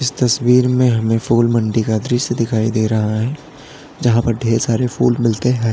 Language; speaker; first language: Hindi; native; Hindi